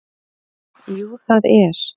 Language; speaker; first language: Icelandic; native; Icelandic